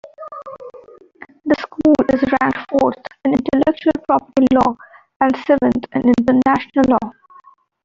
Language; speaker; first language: English; non-native, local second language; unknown